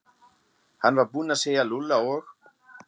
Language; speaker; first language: Icelandic; non-native, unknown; German